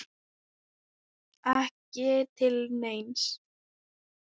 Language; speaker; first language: Icelandic; non-native, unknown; Thai